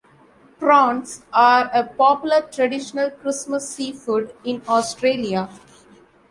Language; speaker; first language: English; non-native, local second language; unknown